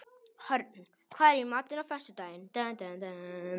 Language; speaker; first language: Icelandic; non-native, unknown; Polish